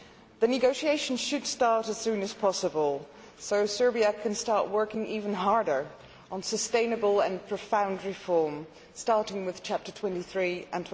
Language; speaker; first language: English; non-native, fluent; Dutch